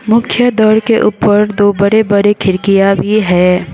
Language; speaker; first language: Hindi; non-native, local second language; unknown